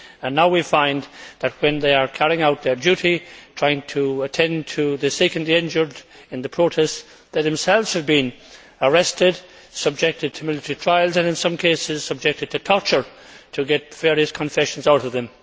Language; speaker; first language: English; native; English